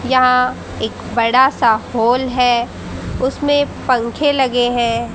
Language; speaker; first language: Hindi; native; Hindi